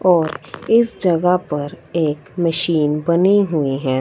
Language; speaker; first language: Hindi; non-native, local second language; Punjabi